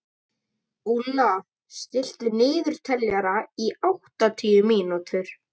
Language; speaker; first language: Icelandic; native; Icelandic